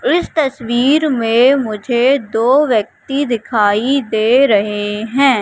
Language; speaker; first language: Hindi; native; Hindi